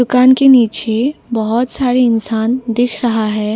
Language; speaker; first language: Hindi; non-native, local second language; Assamese